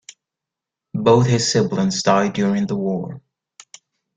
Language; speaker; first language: English; native; English